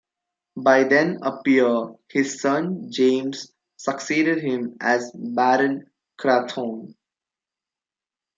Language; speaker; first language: English; non-native, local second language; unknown